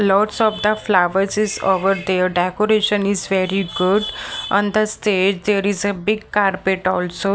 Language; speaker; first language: English; non-native, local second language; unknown